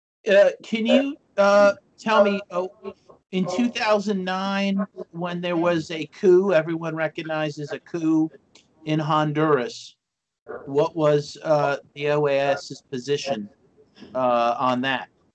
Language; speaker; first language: English; native; English